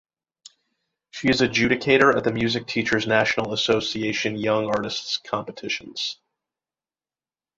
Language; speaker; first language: English; native; English